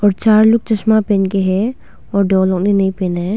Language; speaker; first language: Hindi; non-native, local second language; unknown